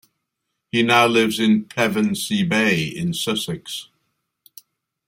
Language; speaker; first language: English; native; English